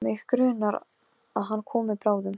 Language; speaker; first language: Icelandic; non-native, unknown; Polish